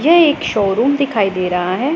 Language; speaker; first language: Hindi; non-native, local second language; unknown